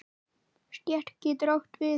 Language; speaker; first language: Icelandic; native; Icelandic